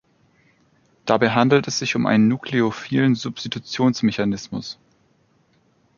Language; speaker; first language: German; native; German